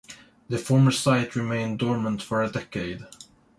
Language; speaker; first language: English; non-native, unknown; Swedish